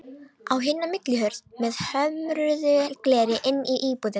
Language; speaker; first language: Icelandic; non-native, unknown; Romanian